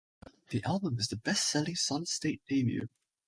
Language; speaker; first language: English; non-native, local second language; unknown